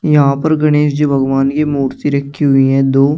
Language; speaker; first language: Hindi; native; Hindi